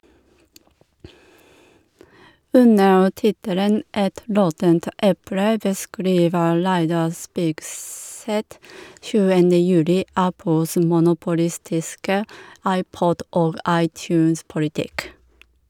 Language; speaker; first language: Norwegian; non-native, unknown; Japanese